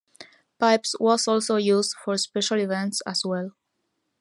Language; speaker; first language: English; non-native, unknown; Spanish